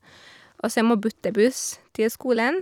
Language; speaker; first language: Norwegian; non-native, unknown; Hungarian